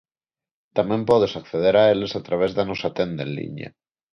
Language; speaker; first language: Galician; non-native, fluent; Spanish